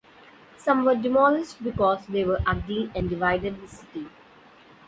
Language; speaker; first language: English; non-native, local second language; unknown